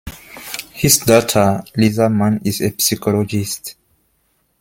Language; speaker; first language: English; non-native, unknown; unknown